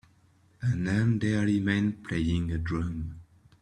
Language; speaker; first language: English; native; English